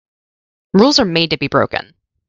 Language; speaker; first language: English; native; English